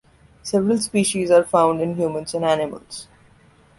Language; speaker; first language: English; non-native, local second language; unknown